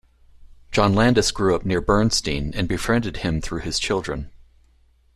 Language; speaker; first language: English; native; English